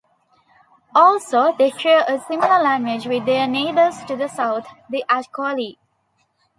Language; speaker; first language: English; non-native, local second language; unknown